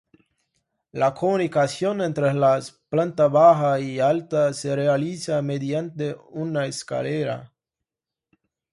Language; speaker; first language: Spanish; non-native, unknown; Portuguese